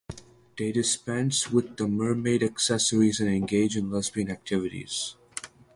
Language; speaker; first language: English; native; English